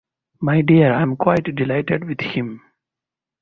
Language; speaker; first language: English; non-native, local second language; Tamil